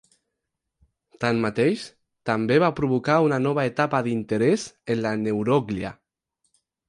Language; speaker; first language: Catalan; non-native, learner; Spanish